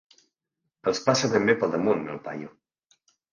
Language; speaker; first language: Catalan; native; Catalan